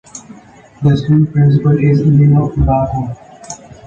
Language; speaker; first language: English; non-native, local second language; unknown